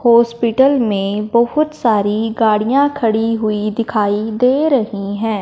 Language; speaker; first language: Hindi; non-native, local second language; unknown